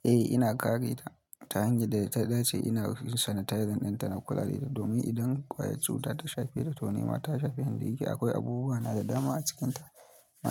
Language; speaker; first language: Hausa; native; Hausa